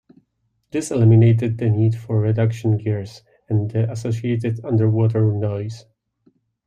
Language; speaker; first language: English; native; English